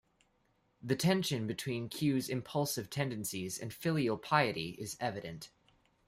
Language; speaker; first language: English; native; English